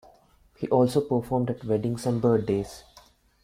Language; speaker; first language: English; non-native, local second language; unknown